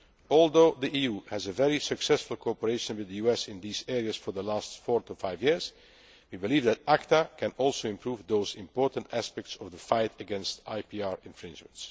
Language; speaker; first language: English; non-native, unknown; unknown